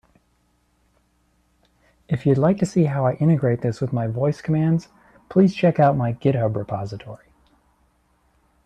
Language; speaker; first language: English; native; English